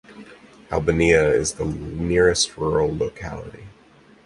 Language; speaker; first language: English; native; English